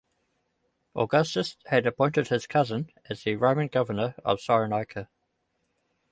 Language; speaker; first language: English; native; English